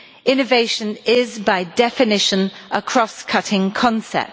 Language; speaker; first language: English; native; English